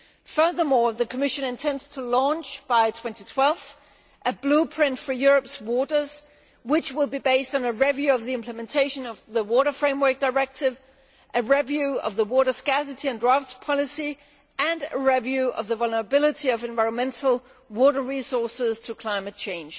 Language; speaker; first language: English; non-native, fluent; Danish